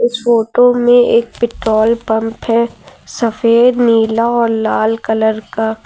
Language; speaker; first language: Hindi; native; Hindi